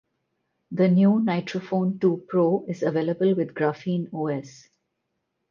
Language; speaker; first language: English; non-native, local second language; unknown